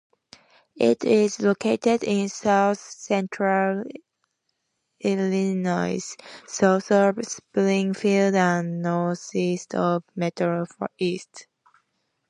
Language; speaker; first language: English; native; English